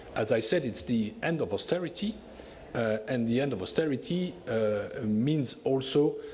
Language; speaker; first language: English; non-native, fluent; French